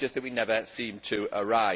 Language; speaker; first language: English; native; English